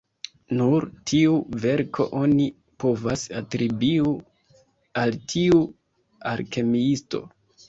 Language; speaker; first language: Esperanto; non-native, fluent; Kinyarwanda